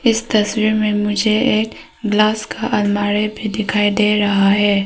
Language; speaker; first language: Hindi; early bilingual, other home language; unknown